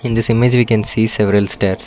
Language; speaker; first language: English; non-native, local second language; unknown